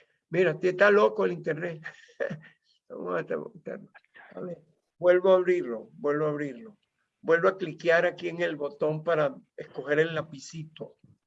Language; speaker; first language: Spanish; native; Spanish